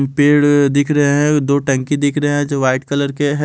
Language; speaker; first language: Hindi; native; Hindi